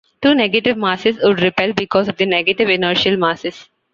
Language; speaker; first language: English; non-native, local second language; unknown